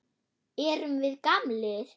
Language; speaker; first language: Icelandic; non-native, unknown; German